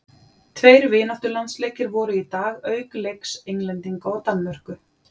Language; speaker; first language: Icelandic; native; Icelandic